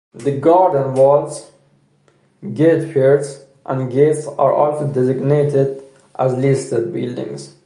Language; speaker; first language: English; non-native, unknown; Persian